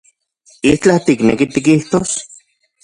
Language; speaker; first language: Central Puebla Nahuatl; non-native, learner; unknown